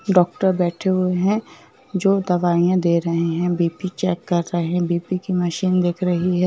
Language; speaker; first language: Hindi; native; Hindi